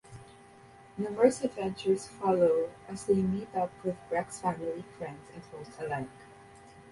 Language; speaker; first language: English; non-native, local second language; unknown